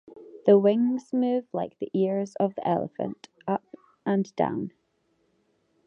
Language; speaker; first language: English; native; English